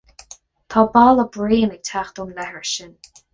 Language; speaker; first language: Irish; non-native, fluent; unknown